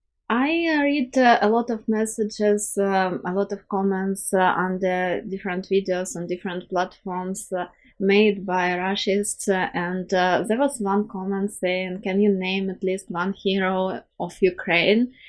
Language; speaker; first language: English; non-native, fluent; Ukrainian